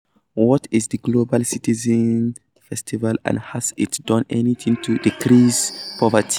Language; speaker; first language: English; non-native, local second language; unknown